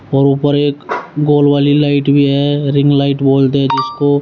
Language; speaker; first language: Hindi; native; Hindi